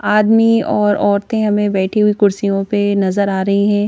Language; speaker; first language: Hindi; native; Hindi